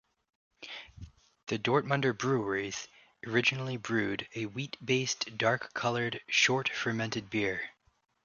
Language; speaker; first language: English; native; English